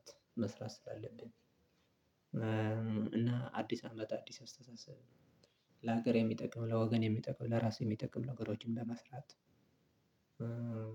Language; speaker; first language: Amharic; non-native, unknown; Tigrinya